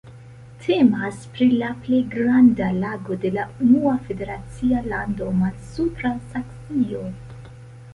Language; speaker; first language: Esperanto; non-native, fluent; Central Kurdish